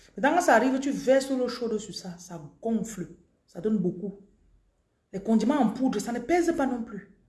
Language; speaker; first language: French; non-native, local second language; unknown